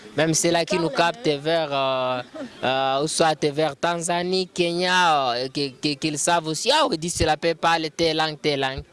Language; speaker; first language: French; non-native, local second language; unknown